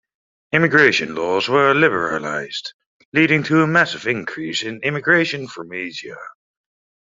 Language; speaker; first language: English; native; English